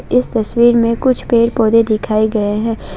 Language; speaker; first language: Hindi; non-native, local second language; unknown